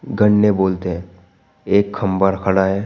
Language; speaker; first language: Hindi; native; Hindi